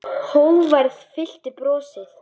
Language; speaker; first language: Icelandic; native; Icelandic